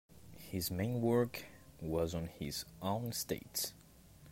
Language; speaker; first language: English; native; English